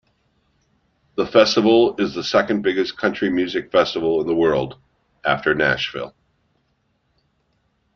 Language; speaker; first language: English; native; English